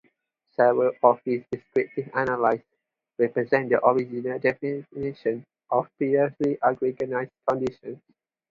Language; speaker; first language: English; non-native, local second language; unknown